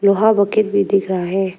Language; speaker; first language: Hindi; early bilingual, other home language; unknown